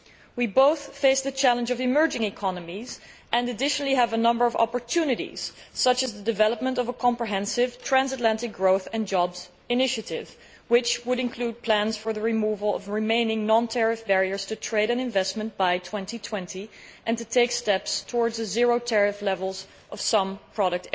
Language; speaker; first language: English; non-native, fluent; Dutch